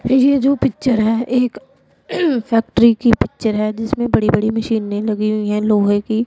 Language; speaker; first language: Hindi; non-native, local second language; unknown